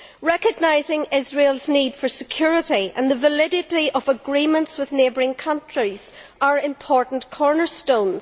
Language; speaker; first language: English; native; English